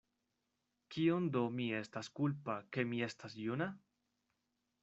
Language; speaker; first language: Esperanto; non-native, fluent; Spanish